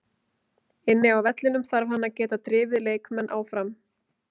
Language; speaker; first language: Icelandic; native; Icelandic